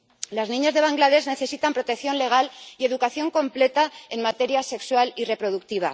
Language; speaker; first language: Spanish; native; Spanish